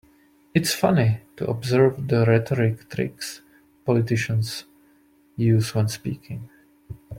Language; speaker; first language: English; non-native, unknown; Czech